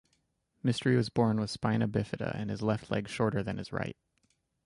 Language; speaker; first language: English; native; English